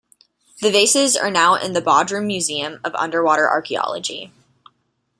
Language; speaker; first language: English; native; English